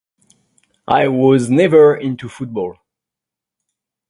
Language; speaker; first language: English; native; English